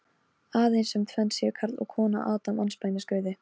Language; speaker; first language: Icelandic; non-native, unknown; Polish